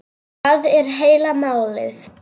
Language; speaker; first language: Icelandic; non-native, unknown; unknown